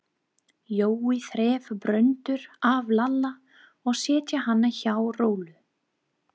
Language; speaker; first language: Icelandic; non-native, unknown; English